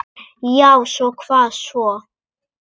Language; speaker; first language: Icelandic; non-native, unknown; Polish